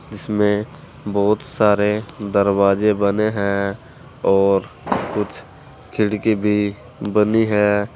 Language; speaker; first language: Hindi; native; Hindi